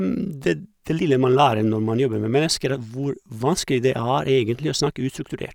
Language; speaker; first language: Norwegian; non-native, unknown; Croatian